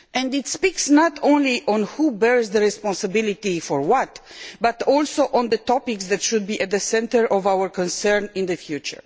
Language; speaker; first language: English; non-native, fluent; Romanian